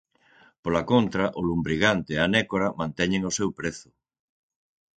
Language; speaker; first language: Galician; native; Galician